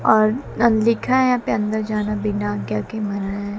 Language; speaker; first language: Hindi; native; Hindi